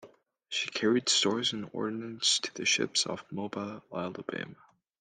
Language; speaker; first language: English; native; English